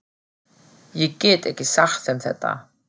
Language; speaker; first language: Icelandic; non-native, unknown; German